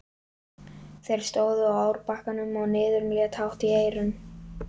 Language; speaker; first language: Icelandic; native; Icelandic